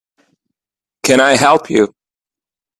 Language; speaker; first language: English; native; English